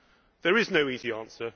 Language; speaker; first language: English; native; English